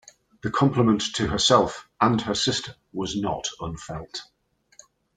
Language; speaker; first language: English; native; English